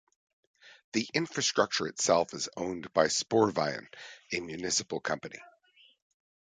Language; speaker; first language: English; native; English